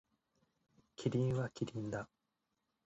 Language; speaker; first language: Japanese; native; Japanese